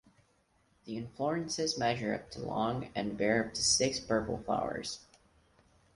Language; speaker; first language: English; non-native, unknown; Portuguese